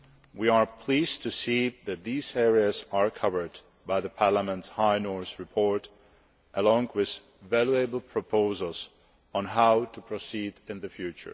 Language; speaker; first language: English; non-native, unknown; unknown